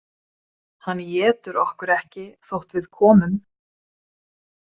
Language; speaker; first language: Icelandic; non-native, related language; Swedish